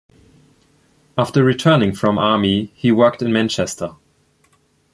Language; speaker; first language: English; non-native, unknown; German